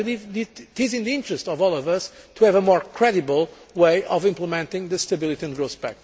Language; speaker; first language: English; non-native, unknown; Portuguese